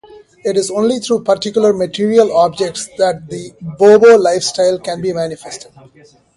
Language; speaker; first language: English; non-native, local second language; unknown